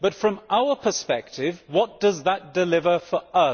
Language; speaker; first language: English; native; English